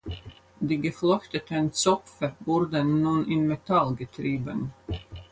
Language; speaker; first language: German; non-native, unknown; Latvian